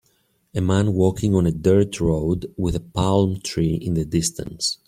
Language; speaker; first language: English; native; English